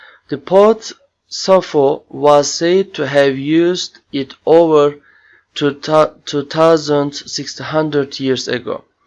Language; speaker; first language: English; non-native, fluent; Turkish